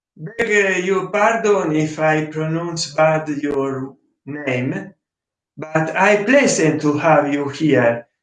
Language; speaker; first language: English; non-native, learner; Italian